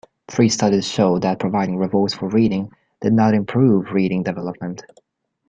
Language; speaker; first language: English; native; English